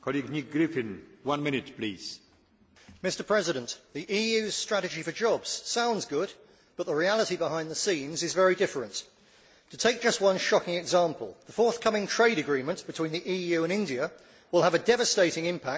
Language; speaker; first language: English; native; English